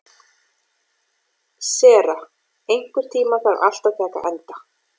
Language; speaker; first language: Icelandic; native; Icelandic